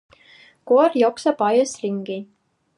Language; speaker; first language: Estonian; non-native, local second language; Russian